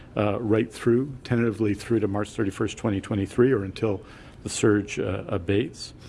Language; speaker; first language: English; native; English